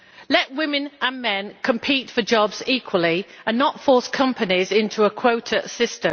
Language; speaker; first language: English; native; English